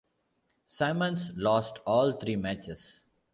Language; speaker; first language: English; non-native, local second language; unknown